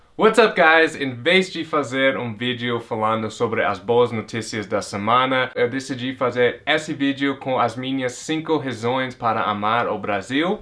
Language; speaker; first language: Portuguese; non-native, fluent; English